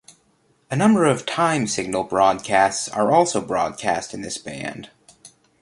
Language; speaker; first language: English; native; English